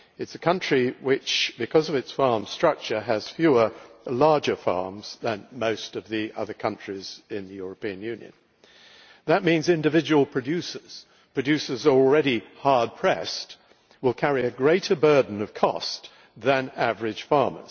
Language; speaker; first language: English; native; English